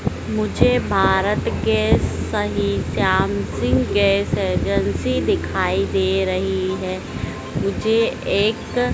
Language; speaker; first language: Hindi; native; Hindi